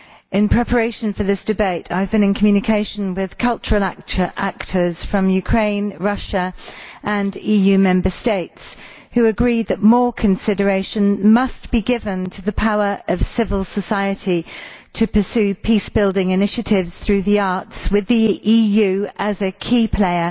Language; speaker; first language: English; native; English